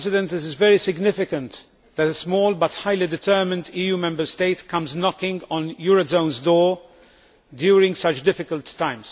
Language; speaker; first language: English; non-native, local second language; Maltese